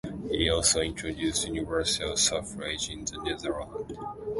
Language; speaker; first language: English; non-native, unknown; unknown